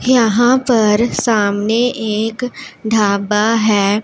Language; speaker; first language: Hindi; non-native, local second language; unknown